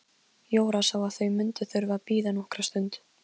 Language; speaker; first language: Icelandic; non-native, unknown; Polish